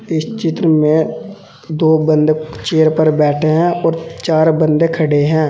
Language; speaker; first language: Hindi; native; Hindi